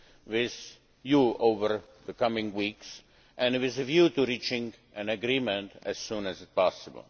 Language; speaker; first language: English; non-native, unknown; Czech